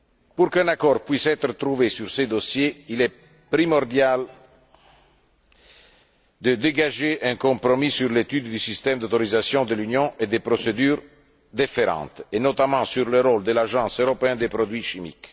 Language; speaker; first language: French; non-native, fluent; Italian